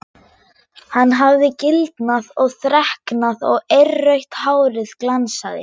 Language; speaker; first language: Icelandic; non-native, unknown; German